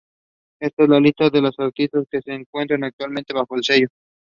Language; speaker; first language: English; non-native, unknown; Spanish